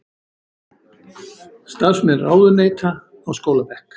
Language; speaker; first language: Icelandic; native; Icelandic